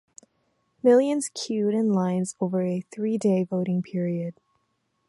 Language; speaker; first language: English; non-native, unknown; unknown